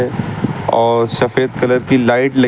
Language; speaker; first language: Hindi; native; Hindi